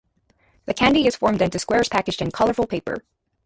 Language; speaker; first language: English; native; English